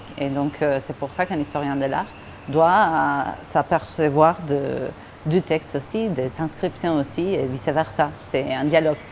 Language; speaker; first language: French; non-native, fluent; Spanish